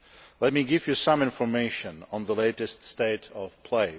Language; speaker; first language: English; non-native, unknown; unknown